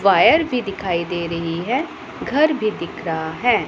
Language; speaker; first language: Hindi; non-native, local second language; Punjabi